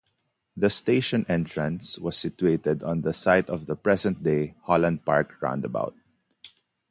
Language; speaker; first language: English; non-native, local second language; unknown